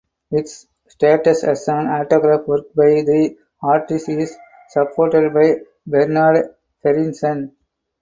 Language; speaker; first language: English; non-native, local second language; Tamil